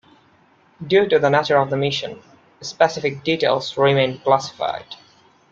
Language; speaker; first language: English; non-native, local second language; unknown